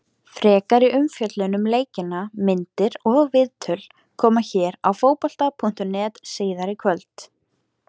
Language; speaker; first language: Icelandic; native; Icelandic